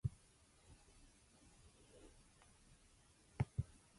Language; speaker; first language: English; non-native, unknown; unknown